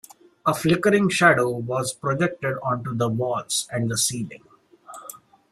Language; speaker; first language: English; non-native, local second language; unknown